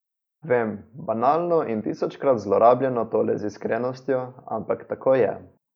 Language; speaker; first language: Slovenian; native; Slovenian